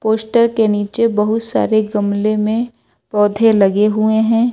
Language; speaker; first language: Hindi; native; Hindi